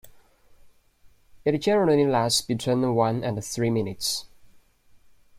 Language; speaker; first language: English; non-native, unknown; Chinese